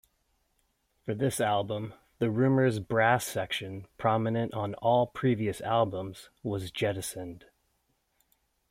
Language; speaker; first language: English; native; English